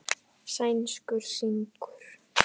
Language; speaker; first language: Icelandic; native; Icelandic